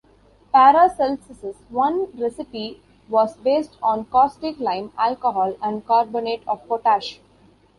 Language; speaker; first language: English; non-native, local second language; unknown